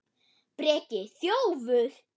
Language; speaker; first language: Icelandic; non-native, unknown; German